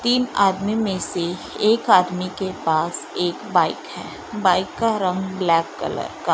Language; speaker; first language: Hindi; non-native, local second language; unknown